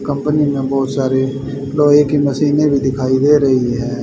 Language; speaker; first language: Hindi; native; Hindi